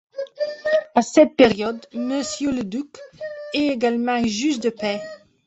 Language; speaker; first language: French; non-native, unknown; Belarusian